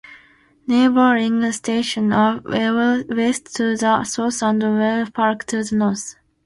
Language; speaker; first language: English; non-native, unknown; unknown